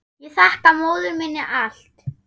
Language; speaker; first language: Icelandic; non-native, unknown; German